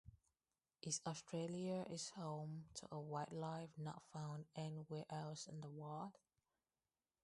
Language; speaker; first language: English; non-native, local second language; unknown